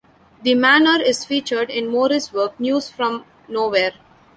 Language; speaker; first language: English; non-native, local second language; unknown